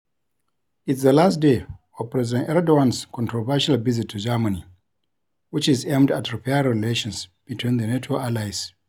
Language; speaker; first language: English; non-native, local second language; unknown